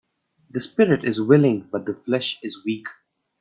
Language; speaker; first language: English; non-native, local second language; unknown